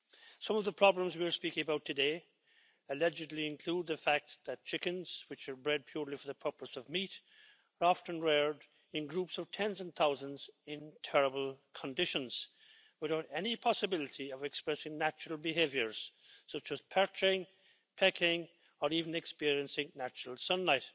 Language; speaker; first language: English; native; English